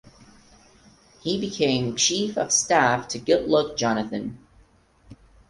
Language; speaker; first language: English; non-native, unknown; Portuguese